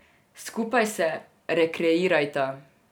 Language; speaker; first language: Slovenian; non-native, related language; Serbian